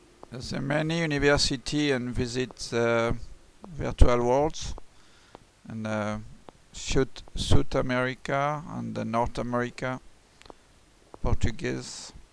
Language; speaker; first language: English; non-native, learner; French